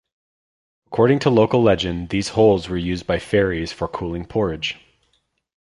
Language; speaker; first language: English; native; English